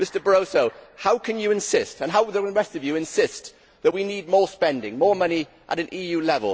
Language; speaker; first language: English; native; English